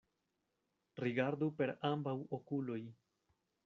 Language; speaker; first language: Esperanto; non-native, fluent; Spanish